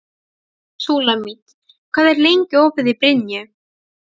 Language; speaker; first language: Icelandic; non-native, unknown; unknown